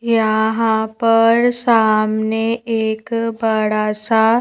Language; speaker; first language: Hindi; native; Hindi